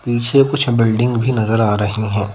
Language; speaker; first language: Hindi; native; Hindi